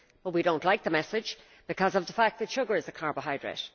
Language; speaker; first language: English; native; English